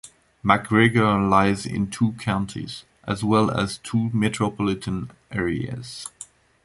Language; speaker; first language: English; non-native, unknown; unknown